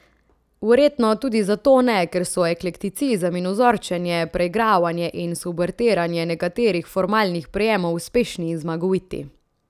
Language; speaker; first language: Slovenian; native; Slovenian